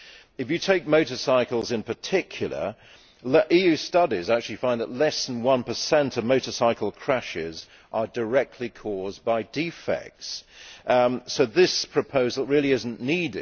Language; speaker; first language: English; native; English